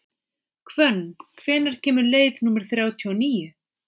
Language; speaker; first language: Icelandic; native; Icelandic